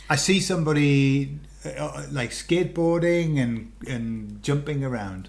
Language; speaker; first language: English; native; English